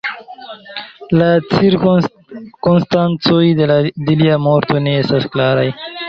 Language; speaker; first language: Esperanto; non-native, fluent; Chinese